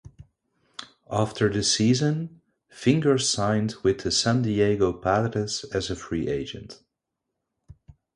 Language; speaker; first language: English; non-native, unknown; Dutch